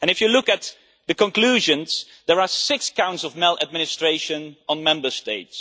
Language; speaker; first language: English; non-native, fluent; Dutch